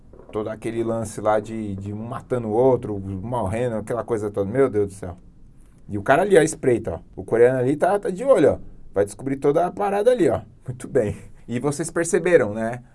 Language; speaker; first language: Portuguese; native; Portuguese